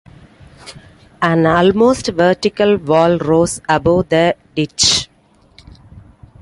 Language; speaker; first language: English; non-native, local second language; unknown